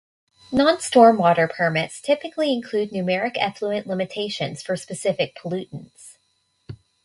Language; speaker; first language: English; native; English